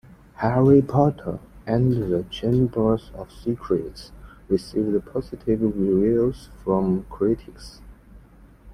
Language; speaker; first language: English; non-native, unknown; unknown